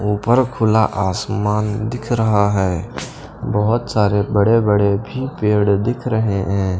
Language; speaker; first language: Hindi; non-native, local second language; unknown